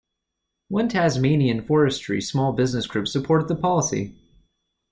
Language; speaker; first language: English; native; English